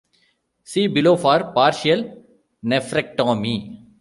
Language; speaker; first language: English; non-native, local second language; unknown